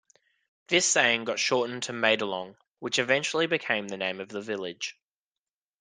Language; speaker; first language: English; native; English